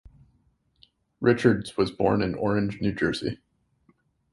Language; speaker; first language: English; native; English